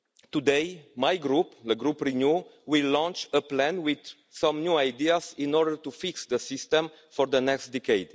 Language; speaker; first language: English; non-native, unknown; Romanian